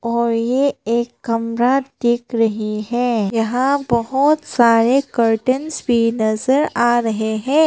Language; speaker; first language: Hindi; non-native, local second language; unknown